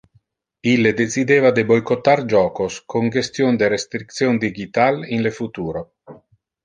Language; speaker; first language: Interlingua; non-native, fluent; Italian